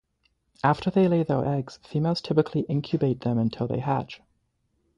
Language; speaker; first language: English; native; English